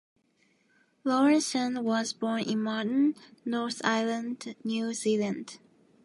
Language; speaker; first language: English; non-native, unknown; Japanese